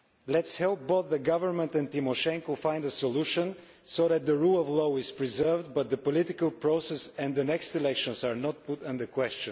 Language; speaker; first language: English; non-native, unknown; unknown